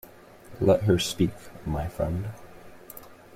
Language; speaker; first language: English; native; English